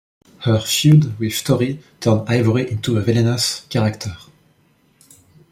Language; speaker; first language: English; non-native, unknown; French